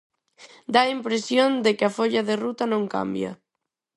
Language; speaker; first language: Galician; non-native, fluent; Spanish